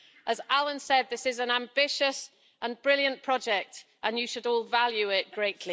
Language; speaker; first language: English; native; English